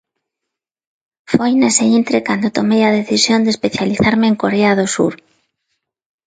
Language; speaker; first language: Galician; non-native, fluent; Spanish